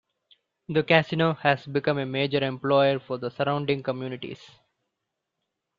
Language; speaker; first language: English; non-native, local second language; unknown